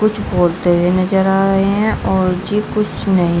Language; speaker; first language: Hindi; native; Hindi